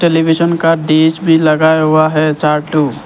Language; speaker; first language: Hindi; non-native, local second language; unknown